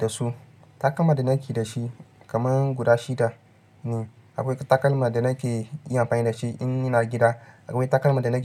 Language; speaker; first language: Hausa; non-native, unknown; Yoruba